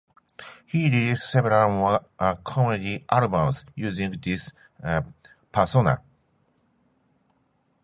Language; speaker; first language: English; non-native, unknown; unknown